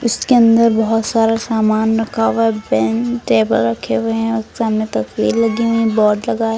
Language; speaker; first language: Hindi; native; Hindi